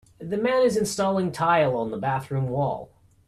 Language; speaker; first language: English; native; English